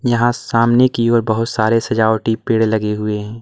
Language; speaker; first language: Hindi; native; Hindi